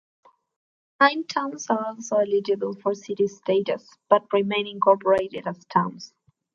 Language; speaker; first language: English; non-native, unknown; Spanish